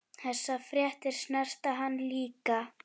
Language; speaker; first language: Icelandic; native; Icelandic